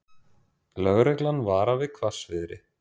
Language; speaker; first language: Icelandic; native; Icelandic